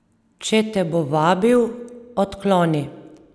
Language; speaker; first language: Slovenian; native; Slovenian